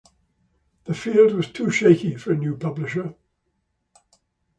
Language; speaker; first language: English; native; English